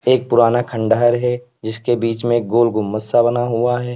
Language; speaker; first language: Hindi; native; Hindi